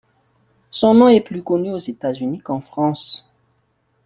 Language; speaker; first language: French; non-native, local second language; Malagasy